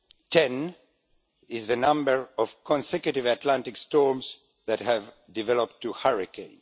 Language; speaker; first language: English; non-native, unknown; Estonian